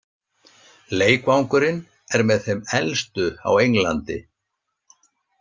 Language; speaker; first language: Icelandic; native; Icelandic